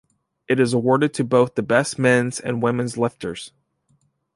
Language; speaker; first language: English; native; English